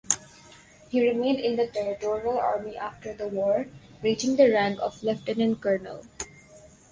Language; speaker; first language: English; non-native, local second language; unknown